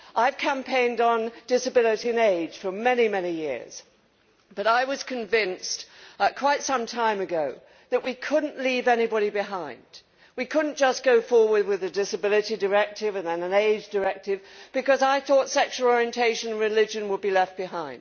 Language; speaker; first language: English; native; English